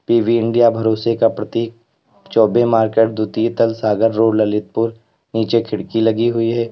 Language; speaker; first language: Hindi; native; Hindi